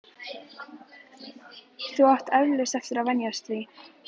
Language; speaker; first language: Icelandic; native; Icelandic